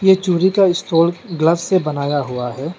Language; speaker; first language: Hindi; non-native, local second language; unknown